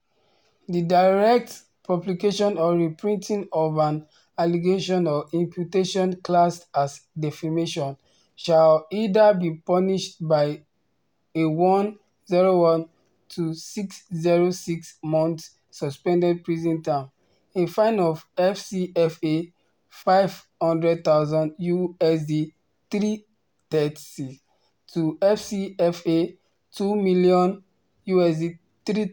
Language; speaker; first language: English; non-native, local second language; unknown